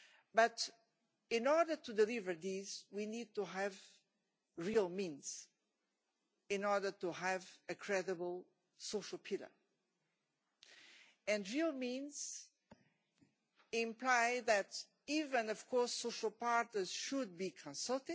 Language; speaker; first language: English; non-native, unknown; Portuguese